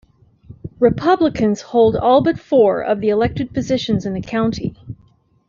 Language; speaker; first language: English; native; English